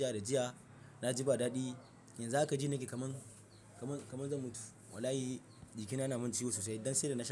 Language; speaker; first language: Hausa; non-native, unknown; Yoruba